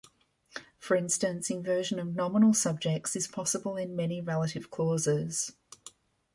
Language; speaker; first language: English; native; English